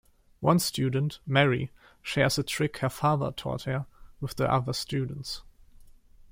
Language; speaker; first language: English; non-native, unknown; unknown